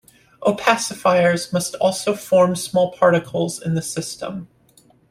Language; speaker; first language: English; native; English